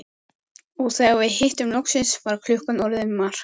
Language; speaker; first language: Icelandic; native; Icelandic